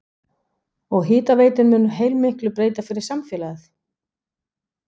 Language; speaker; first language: Icelandic; non-native, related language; Danish